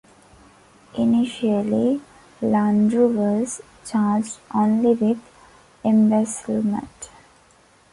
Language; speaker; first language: English; non-native, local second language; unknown